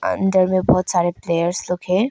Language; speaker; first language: Hindi; non-native, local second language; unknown